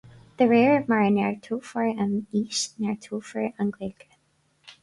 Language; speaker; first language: Irish; non-native, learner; English